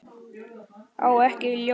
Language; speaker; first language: Icelandic; native; Icelandic